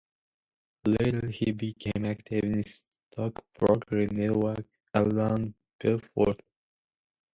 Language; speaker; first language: English; non-native, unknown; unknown